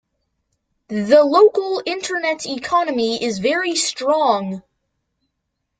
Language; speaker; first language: English; native; English